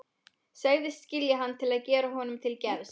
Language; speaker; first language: Icelandic; non-native, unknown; Polish